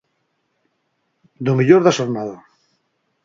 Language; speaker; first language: Galician; native; Galician